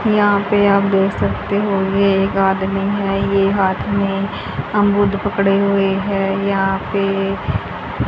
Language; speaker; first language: Hindi; native; Hindi